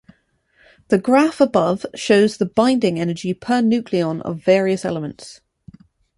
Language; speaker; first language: English; native; English